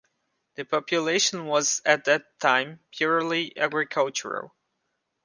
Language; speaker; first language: English; non-native, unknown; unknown